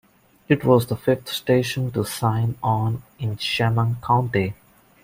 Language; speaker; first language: English; non-native, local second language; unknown